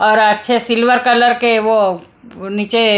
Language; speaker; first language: Hindi; non-native, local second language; Punjabi